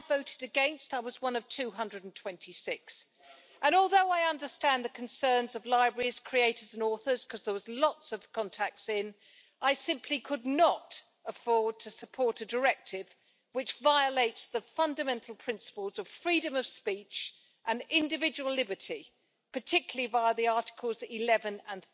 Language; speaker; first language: English; native; English